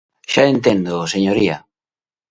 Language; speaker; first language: Galician; native; Galician